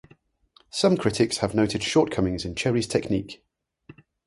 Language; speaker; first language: English; native; English